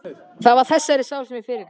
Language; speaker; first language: Icelandic; native; Icelandic